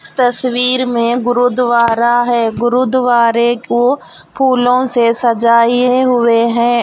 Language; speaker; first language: Hindi; non-native, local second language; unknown